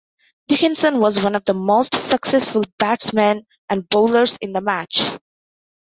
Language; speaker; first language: English; non-native, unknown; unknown